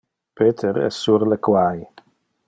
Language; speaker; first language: Interlingua; non-native, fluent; Dutch